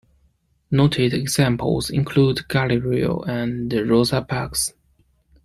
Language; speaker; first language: English; non-native, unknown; Chinese